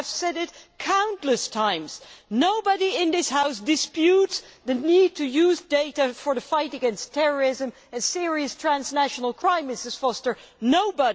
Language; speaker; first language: English; non-native, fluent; Dutch